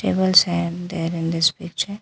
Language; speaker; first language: English; non-native, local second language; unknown